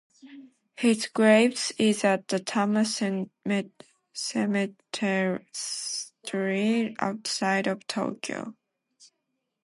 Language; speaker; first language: English; non-native, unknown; Japanese